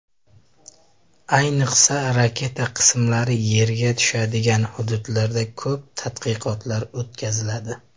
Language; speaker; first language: Uzbek; native; Uzbek